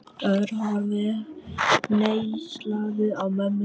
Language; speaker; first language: Icelandic; non-native, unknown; Vietnamese